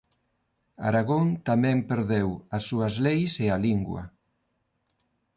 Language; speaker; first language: Galician; non-native, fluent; Spanish